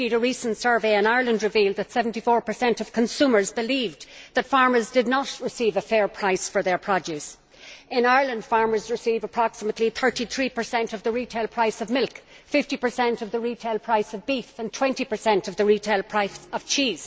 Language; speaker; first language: English; native; English